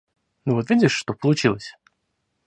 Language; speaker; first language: Russian; native; Russian